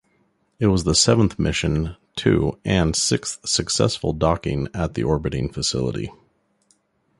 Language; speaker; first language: English; native; English